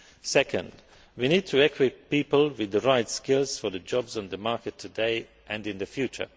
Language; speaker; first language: English; non-native, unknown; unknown